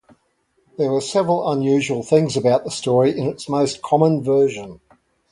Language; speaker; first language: English; native; English